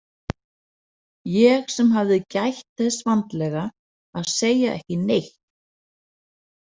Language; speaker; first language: Icelandic; non-native, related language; Danish